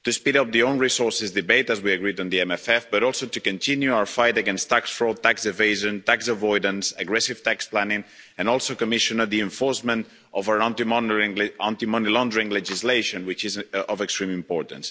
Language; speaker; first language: English; non-native, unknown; Spanish